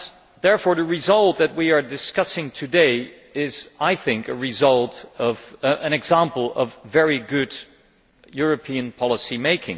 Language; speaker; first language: English; non-native, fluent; Dutch